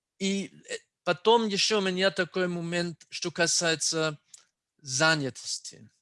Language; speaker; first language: Russian; non-native, fluent; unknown